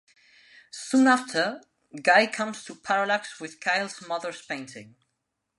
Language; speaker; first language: English; non-native, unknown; Spanish